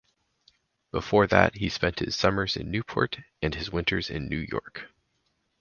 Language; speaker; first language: English; native; English